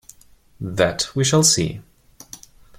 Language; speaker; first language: English; non-native, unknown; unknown